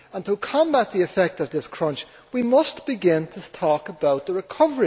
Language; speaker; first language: English; native; English